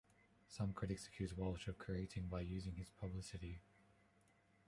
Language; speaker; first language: English; non-native, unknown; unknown